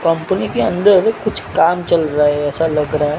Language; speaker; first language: Hindi; non-native, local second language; Gujarati